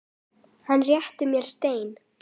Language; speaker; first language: Icelandic; native; Icelandic